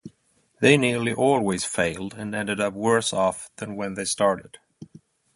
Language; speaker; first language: English; non-native, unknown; Swedish